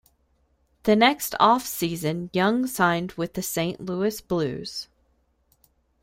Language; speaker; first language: English; native; English